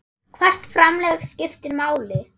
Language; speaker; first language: Icelandic; non-native, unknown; German